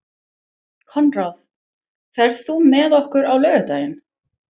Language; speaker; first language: Icelandic; non-native, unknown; English